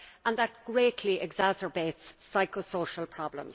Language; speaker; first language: English; native; English